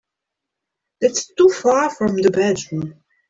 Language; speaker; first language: English; native; English